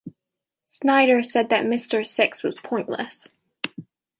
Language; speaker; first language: English; native; English